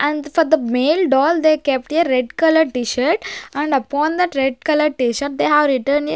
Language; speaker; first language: English; non-native, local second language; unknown